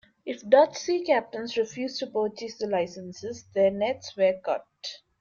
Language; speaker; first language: English; non-native, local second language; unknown